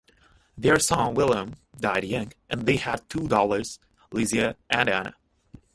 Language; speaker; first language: English; non-native, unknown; Japanese